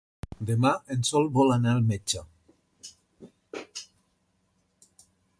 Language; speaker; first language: Catalan; native; Catalan